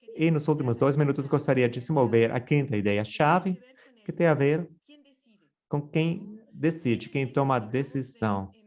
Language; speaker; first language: Portuguese; non-native, fluent; Spanish